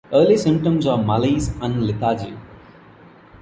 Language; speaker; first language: English; non-native, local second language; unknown